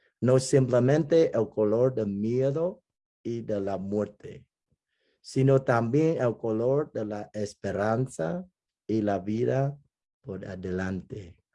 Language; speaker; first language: Spanish; non-native, fluent; Vietnamese